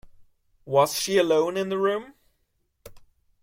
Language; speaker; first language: English; non-native, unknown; German